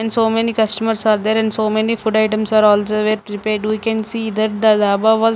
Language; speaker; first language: English; non-native, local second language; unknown